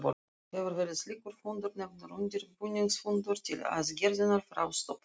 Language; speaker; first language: Icelandic; non-native, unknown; Russian